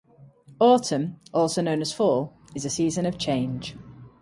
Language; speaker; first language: English; native; English